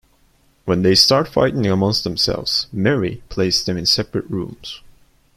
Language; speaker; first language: English; non-native, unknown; Turkish